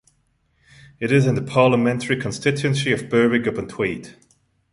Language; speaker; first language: English; non-native, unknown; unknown